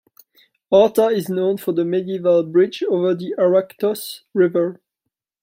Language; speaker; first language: English; non-native, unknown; French